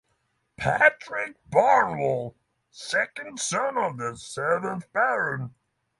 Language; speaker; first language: English; non-native, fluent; Norwegian